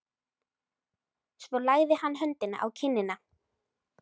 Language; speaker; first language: Icelandic; native; Icelandic